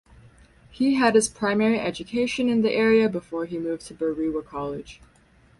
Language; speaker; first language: English; native; English